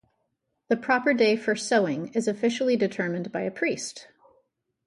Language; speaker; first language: English; native; English